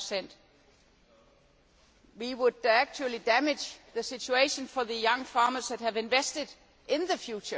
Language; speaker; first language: English; non-native, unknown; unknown